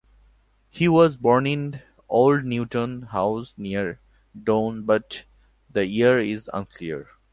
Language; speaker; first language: English; non-native, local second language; Bangla